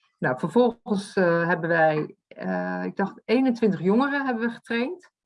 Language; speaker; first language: Dutch; native; Dutch